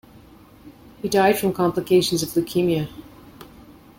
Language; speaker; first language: English; native; English